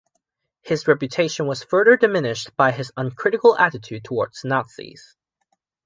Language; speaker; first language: English; non-native, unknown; Chinese